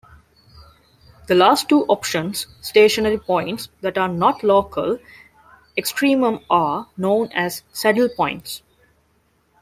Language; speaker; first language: English; non-native, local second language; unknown